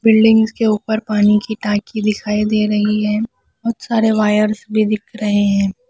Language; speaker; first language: Hindi; non-native, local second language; Punjabi